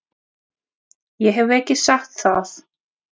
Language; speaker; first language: Icelandic; non-native, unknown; Russian